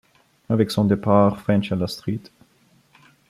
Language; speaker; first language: French; non-native, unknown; Bulgarian